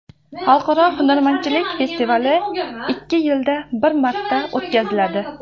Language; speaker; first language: Uzbek; native; Uzbek